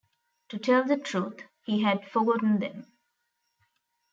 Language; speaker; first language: English; non-native, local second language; Tamil